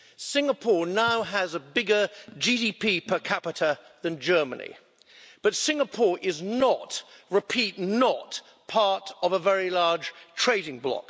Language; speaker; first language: English; native; English